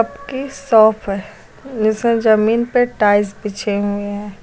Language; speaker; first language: Hindi; native; Hindi